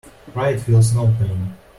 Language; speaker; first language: English; non-native, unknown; Russian